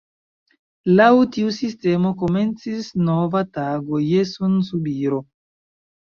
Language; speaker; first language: Esperanto; non-native, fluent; Chinese